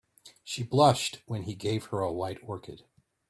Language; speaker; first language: English; native; English